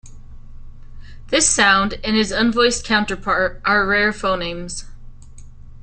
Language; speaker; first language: English; native; English